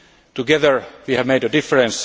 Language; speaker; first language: English; non-native, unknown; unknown